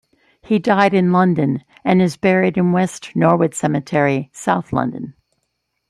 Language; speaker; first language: English; native; English